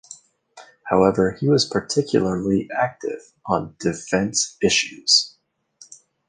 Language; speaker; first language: English; native; English